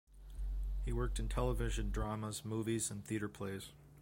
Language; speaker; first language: English; native; English